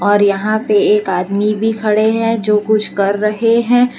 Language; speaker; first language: Hindi; non-native, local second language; Gujarati